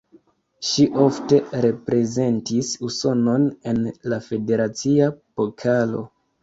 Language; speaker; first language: Esperanto; non-native, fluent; Kinyarwanda